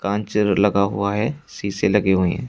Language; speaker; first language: Hindi; native; Hindi